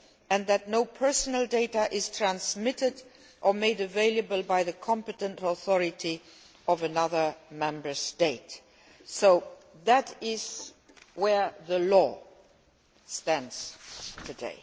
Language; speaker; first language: English; non-native, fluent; Luxembourgish